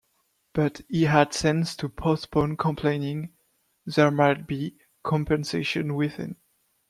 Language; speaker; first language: English; non-native, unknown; French